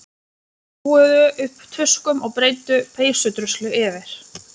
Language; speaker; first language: Icelandic; non-native, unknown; Lithuanian